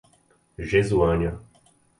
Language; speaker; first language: Portuguese; native; Portuguese